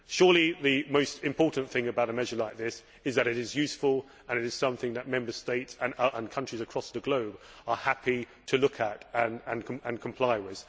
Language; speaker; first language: English; native; English